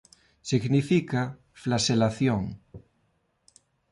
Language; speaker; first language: Galician; non-native, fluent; Spanish